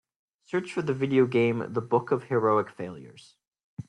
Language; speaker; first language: English; native; English